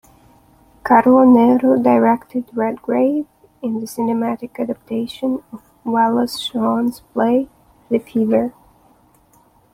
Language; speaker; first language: English; non-native, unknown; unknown